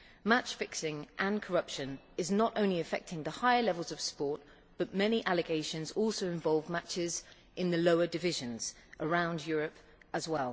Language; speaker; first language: English; native; English